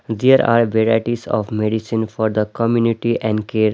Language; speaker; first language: English; non-native, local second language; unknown